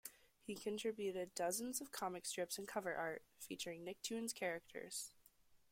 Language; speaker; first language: English; native; English